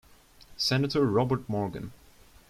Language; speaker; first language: English; non-native, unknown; Turkish